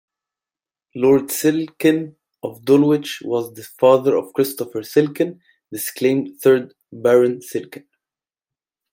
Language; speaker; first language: English; non-native, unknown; German